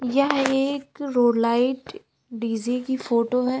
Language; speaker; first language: Hindi; native; Hindi